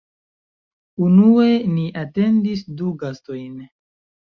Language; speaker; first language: Esperanto; non-native, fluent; Chinese